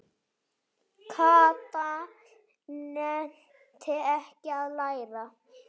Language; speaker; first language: Icelandic; native; Icelandic